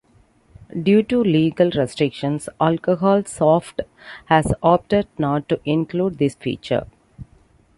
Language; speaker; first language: English; non-native, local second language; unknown